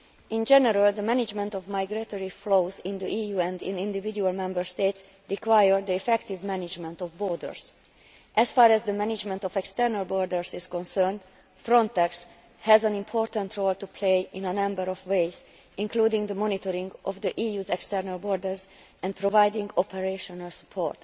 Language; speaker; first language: English; non-native, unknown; Hungarian